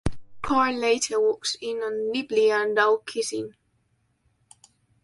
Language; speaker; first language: English; non-native, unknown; Spanish